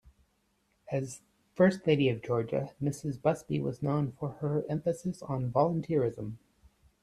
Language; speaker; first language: English; native; English